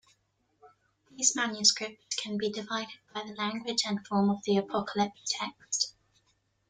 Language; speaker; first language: English; non-native, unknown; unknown